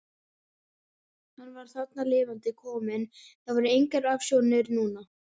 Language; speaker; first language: Icelandic; native; Icelandic